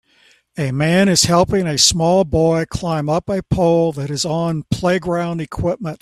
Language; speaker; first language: English; native; English